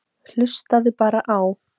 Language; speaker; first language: Icelandic; native; Icelandic